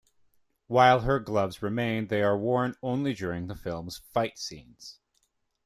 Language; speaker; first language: English; native; English